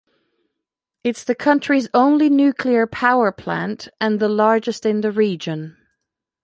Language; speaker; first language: English; non-native, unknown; French